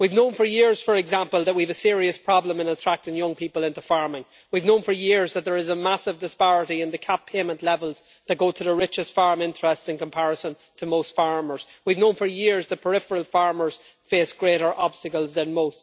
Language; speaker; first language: English; native; English